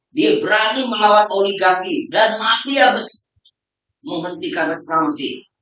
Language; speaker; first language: Indonesian; non-native, local second language; Hakka Chinese